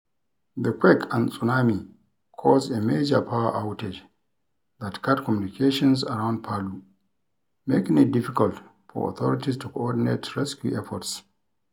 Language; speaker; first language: English; non-native, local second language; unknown